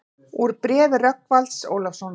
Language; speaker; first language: Icelandic; native; Icelandic